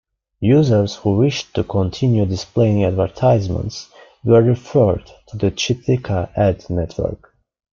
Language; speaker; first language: English; non-native, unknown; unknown